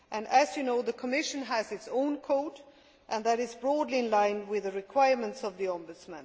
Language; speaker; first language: English; non-native, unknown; Swedish